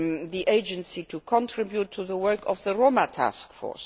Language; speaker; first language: English; non-native, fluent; Luxembourgish